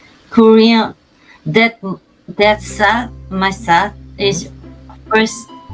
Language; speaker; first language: English; non-native, learner; Korean